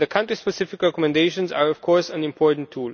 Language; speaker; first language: English; non-native, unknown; Romanian